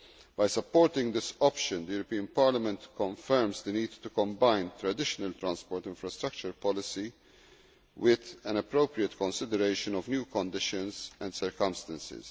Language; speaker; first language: English; non-native, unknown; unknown